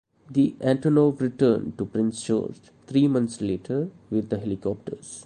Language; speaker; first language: English; non-native, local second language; Malayalam